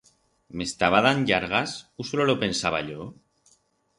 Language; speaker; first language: Aragonese; non-native, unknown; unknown